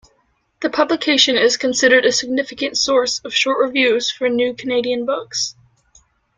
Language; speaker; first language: English; native; English